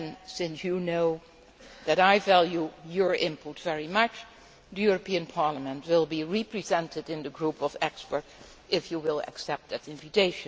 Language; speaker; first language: English; non-native, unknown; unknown